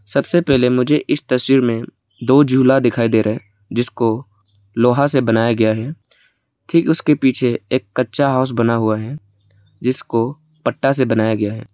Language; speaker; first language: Hindi; non-native, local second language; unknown